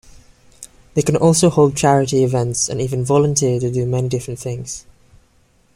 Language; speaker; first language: English; non-native, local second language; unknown